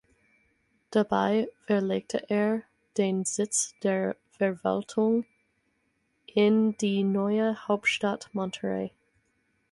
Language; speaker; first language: German; non-native, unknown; English